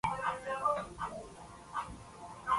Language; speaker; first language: English; native; English